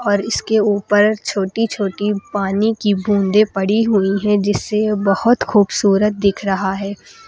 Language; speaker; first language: Hindi; native; Hindi